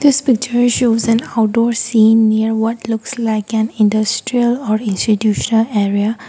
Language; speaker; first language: English; non-native, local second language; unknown